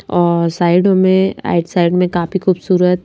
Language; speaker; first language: Hindi; native; Hindi